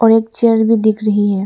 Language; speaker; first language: Hindi; non-native, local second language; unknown